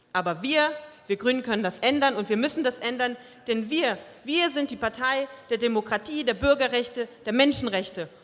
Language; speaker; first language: German; early bilingual, other home language; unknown